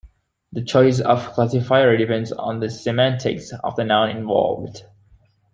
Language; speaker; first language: English; native; English